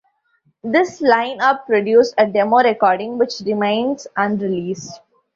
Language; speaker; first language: English; non-native, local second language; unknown